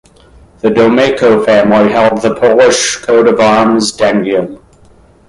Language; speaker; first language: English; native; English